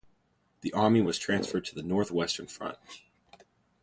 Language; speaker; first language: English; native; English